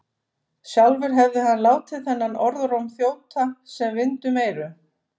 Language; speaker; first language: Icelandic; native; Icelandic